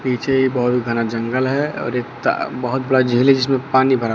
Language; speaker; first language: Hindi; native; Hindi